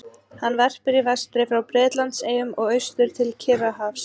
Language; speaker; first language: Icelandic; native; Icelandic